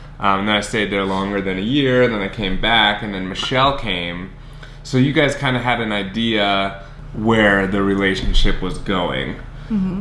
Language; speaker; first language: English; native; English